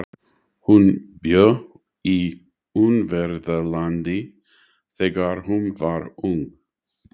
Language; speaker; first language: Icelandic; non-native, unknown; English